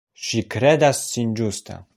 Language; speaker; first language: Esperanto; non-native, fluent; Polish